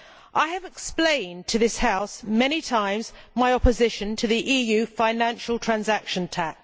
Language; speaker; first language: English; native; English